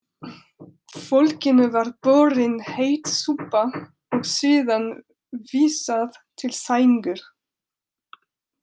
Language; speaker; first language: Icelandic; non-native, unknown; French